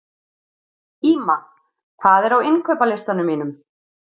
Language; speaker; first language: Icelandic; native; Icelandic